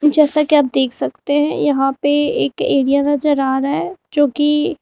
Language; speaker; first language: Hindi; native; Hindi